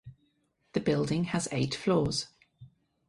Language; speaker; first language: English; native; English